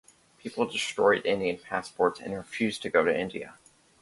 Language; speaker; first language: English; native; English